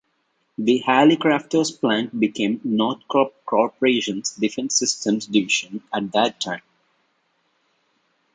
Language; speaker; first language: English; non-native, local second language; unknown